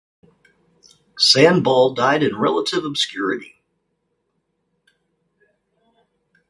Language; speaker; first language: English; native; English